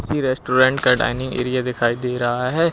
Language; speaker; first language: Hindi; native; Hindi